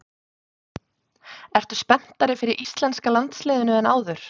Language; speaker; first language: Icelandic; native; Icelandic